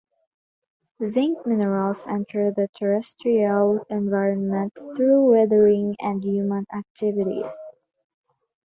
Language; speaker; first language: English; non-native, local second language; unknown